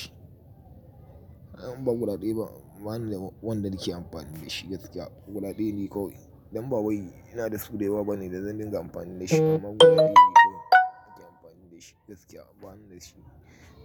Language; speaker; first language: Hausa; native; Hausa